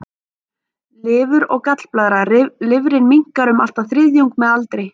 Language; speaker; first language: Icelandic; native; Icelandic